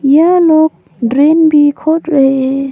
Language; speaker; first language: Hindi; non-native, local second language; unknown